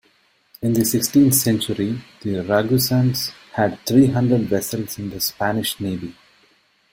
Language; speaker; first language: English; non-native, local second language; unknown